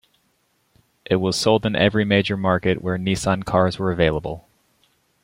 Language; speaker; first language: English; native; English